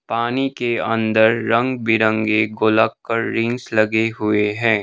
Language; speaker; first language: Hindi; non-native, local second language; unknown